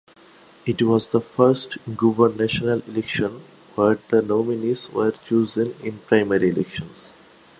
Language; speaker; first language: English; non-native, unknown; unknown